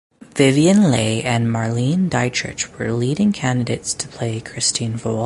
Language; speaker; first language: English; native; English